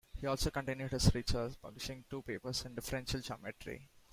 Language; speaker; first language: English; non-native, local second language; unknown